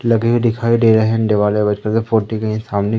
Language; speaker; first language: Hindi; native; Hindi